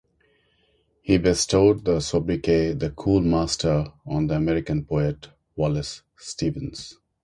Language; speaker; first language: English; non-native, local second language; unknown